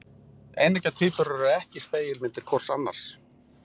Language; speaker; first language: Icelandic; native; Icelandic